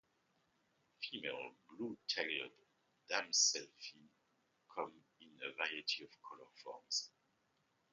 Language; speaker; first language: English; non-native, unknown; French